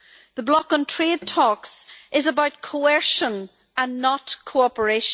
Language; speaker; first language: English; native; English